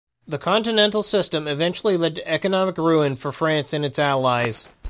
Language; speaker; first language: English; native; English